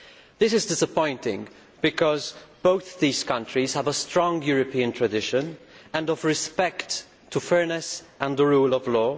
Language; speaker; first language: English; non-native, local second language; Maltese